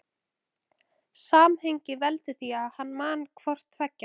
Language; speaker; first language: Icelandic; native; Icelandic